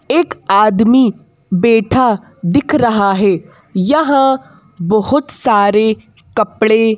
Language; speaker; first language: Hindi; native; Hindi